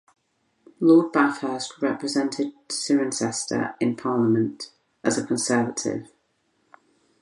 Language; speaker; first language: English; native; English